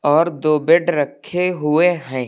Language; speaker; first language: Hindi; native; Hindi